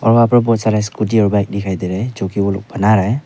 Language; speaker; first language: Hindi; non-native, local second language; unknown